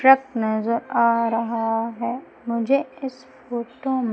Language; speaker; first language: Hindi; native; Hindi